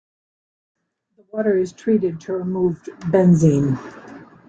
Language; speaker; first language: English; native; English